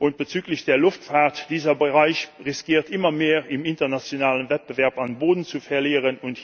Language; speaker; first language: German; non-native, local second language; Luxembourgish